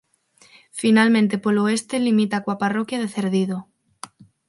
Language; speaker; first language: Galician; non-native, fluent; Spanish